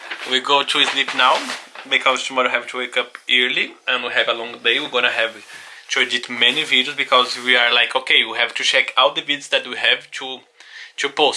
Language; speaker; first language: English; non-native, fluent; Portuguese